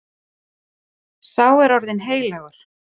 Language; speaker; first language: Icelandic; native; Icelandic